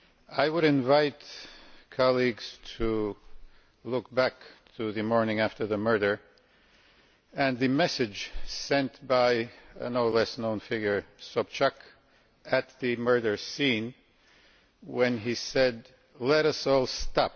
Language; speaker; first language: English; non-native, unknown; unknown